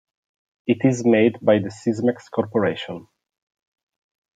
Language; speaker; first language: English; non-native, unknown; Italian